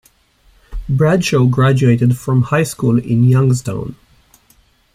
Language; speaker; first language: English; native; English